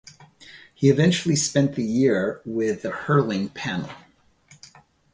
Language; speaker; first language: English; native; English